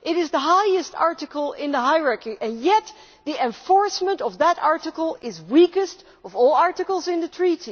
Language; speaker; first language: English; non-native, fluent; Dutch